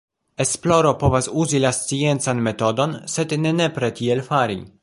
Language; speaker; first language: Esperanto; non-native, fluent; Polish